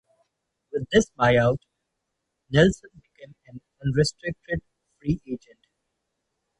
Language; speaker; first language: English; non-native, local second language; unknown